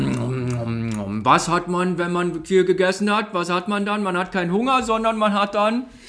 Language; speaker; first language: German; native; German